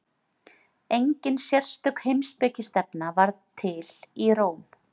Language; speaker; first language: Icelandic; native; Icelandic